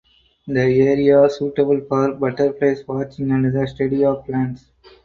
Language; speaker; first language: English; non-native, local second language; Tamil